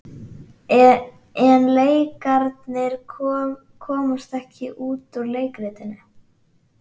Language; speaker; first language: Icelandic; native; Icelandic